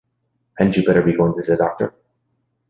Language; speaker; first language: English; native; English